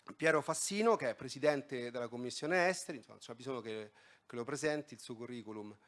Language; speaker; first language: Italian; native; Italian